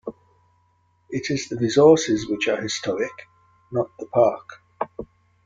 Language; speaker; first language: English; native; English